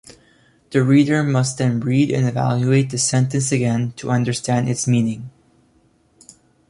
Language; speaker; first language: English; native; English